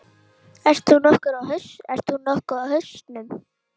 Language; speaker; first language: Icelandic; native; Icelandic